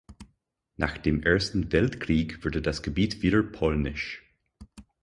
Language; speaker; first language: German; non-native, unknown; English